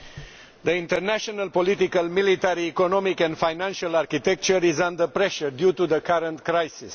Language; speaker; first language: English; non-native, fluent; Romanian